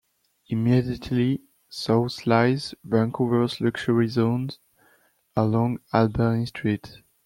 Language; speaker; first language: English; non-native, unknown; French